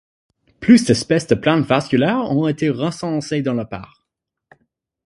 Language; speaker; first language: French; non-native, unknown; English